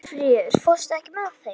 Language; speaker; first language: Icelandic; native; Icelandic